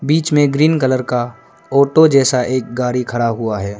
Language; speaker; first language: Hindi; non-native, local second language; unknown